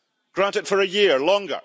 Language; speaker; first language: English; early bilingual, heritage; English